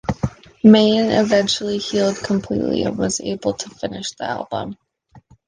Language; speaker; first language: English; native; English